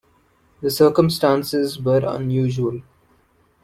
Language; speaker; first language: English; non-native, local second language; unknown